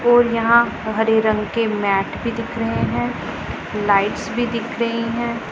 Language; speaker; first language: Hindi; non-native, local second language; Punjabi